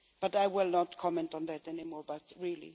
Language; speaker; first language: English; non-native, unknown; Swedish